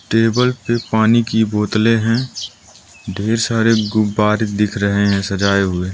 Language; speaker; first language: Hindi; non-native, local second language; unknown